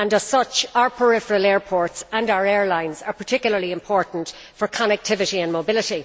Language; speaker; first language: English; native; English